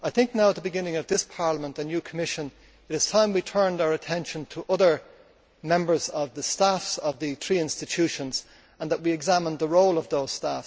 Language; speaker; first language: English; native; English